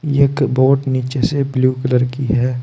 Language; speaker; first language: Hindi; native; Hindi